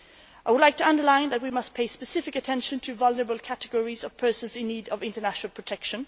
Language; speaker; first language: English; non-native, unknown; Swedish